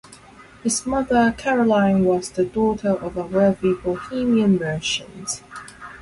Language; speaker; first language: English; non-native, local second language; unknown